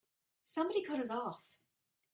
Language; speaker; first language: English; native; English